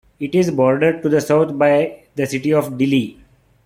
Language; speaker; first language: English; non-native, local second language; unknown